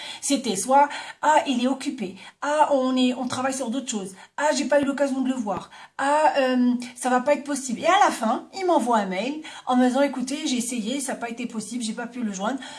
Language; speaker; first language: French; non-native, local second language; Arabic